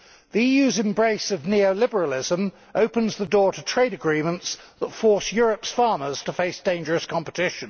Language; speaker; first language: English; native; English